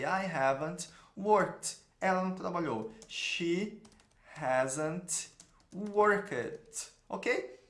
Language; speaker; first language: English; non-native, fluent; Portuguese